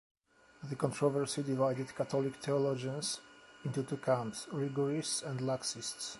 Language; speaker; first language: English; non-native, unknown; Polish